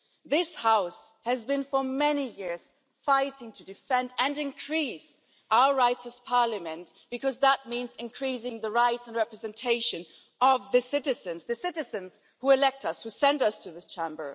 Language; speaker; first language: English; non-native, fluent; German